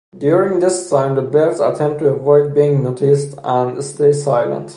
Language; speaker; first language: English; non-native, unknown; Persian